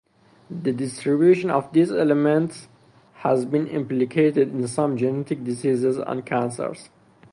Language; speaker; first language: English; non-native, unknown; Persian